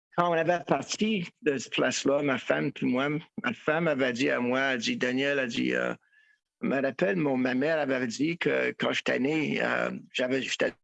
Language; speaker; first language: French; non-native, learner; English